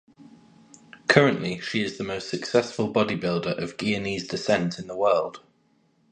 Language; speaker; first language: English; native; English